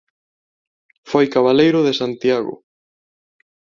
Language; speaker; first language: Galician; non-native, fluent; Spanish